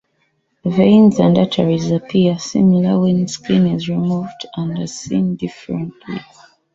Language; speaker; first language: English; native; English